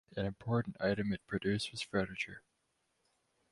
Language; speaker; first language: English; native; English